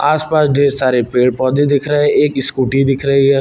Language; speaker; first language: Hindi; native; Hindi